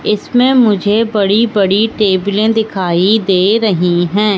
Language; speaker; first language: Hindi; native; Hindi